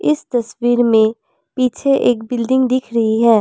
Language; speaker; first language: Hindi; non-native, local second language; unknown